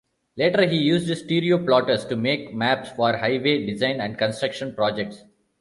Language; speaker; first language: English; non-native, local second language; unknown